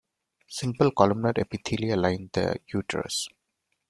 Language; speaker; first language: English; non-native, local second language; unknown